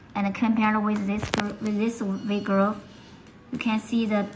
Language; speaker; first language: English; non-native, fluent; Chinese